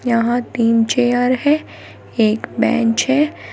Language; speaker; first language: Hindi; native; Hindi